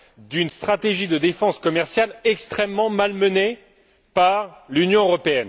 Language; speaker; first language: French; native; French